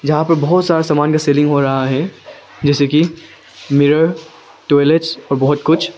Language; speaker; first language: Hindi; early bilingual, other home language; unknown